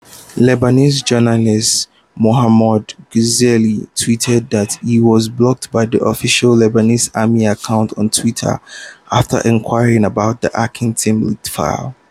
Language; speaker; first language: English; non-native, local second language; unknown